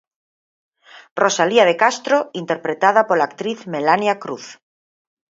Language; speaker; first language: Galician; native; Galician